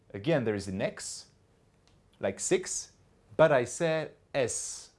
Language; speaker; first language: English; non-native, fluent; French